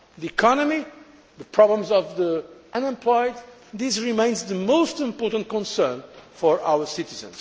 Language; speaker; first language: English; non-native, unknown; Portuguese